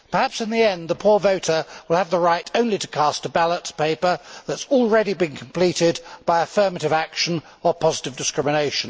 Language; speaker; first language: English; native; English